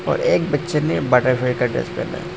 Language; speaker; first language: Hindi; non-native, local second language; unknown